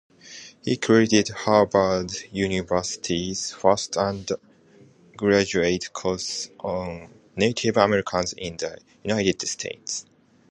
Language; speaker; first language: English; non-native, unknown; Japanese